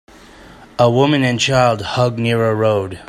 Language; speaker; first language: English; native; English